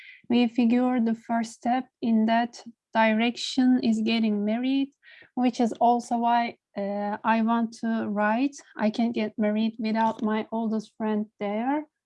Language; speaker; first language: English; non-native, learner; Turkish